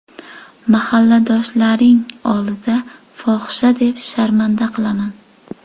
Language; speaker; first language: Uzbek; native; Uzbek